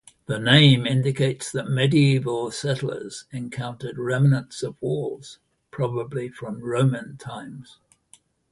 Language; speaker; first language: English; native; English